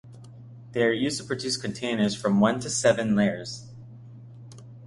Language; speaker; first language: English; native; English